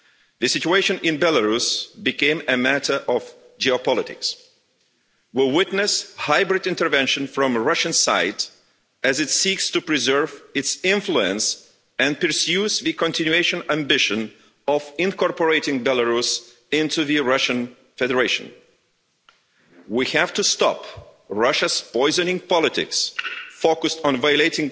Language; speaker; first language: English; non-native, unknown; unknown